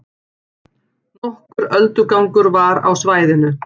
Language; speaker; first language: Icelandic; native; Icelandic